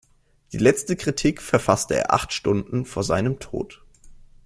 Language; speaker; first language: German; native; German